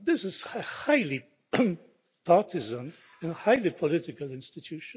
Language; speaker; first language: English; non-native, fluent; Polish